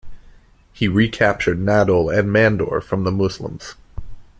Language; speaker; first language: English; native; English